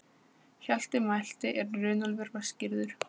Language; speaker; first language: Icelandic; non-native, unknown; Polish